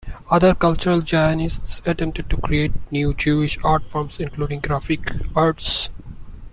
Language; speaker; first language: English; non-native, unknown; Bangla